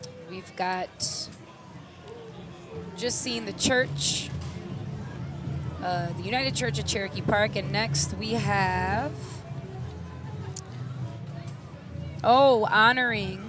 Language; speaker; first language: English; early bilingual, other home language; Spanish